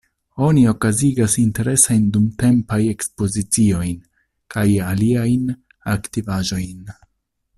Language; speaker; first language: Esperanto; non-native, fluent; Italian